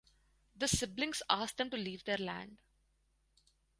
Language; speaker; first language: English; non-native, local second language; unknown